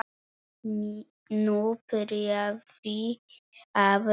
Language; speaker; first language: Icelandic; non-native, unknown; Polish